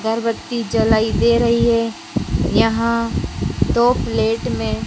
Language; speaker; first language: Hindi; native; Hindi